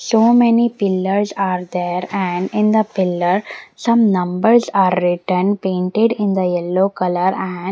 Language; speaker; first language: English; non-native, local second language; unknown